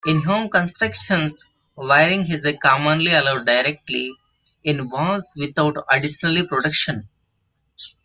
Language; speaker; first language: English; non-native, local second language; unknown